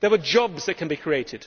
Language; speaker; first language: English; native; English